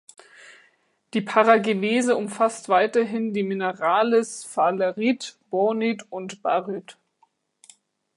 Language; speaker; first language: German; native; German